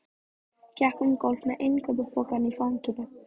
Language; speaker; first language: Icelandic; native; Icelandic